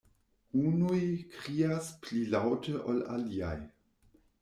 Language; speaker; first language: Esperanto; non-native, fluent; German